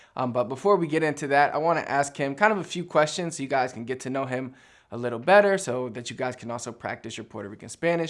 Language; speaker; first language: English; early bilingual, other home language; Spanish